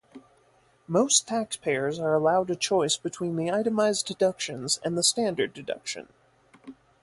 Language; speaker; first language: English; native; English